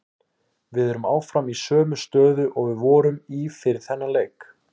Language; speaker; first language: Icelandic; native; Icelandic